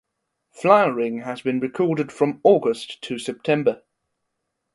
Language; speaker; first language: English; non-native, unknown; German